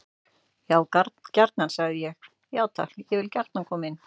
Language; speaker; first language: Icelandic; native; Icelandic